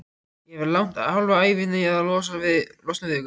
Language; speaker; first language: Icelandic; native; Icelandic